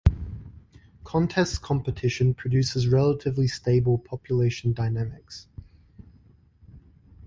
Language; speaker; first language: English; native; English